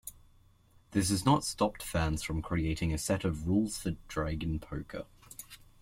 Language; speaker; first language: English; native; English